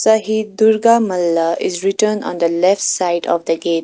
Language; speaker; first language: English; non-native, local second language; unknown